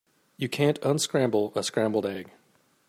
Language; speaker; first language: English; native; English